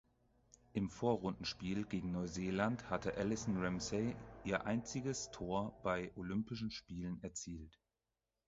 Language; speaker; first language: German; native; German